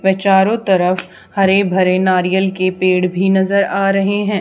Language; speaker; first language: Hindi; native; Hindi